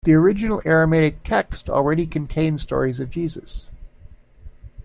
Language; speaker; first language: English; native; English